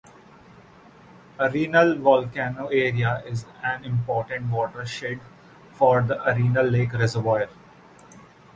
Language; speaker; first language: English; non-native, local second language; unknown